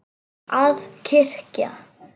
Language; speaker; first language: Icelandic; non-native, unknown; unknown